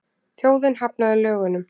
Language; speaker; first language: Icelandic; native; Icelandic